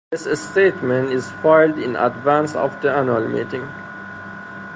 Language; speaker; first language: English; non-native, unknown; Persian